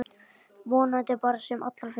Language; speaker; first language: Icelandic; native; Icelandic